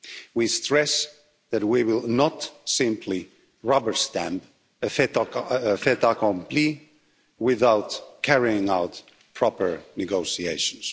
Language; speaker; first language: English; non-native, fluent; Finnish